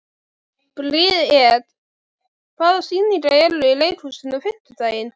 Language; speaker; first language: Icelandic; native; Icelandic